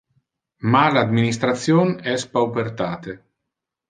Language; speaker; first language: Interlingua; non-native, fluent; Italian